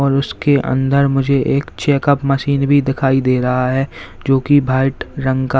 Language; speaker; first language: Hindi; native; Hindi